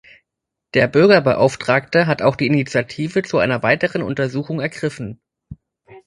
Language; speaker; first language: German; native; German